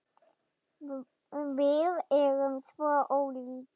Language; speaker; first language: Icelandic; non-native, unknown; German